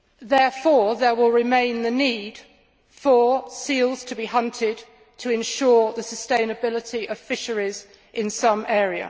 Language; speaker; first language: English; native; English